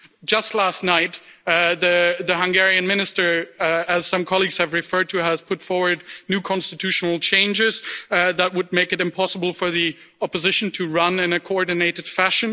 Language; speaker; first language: English; non-native, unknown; German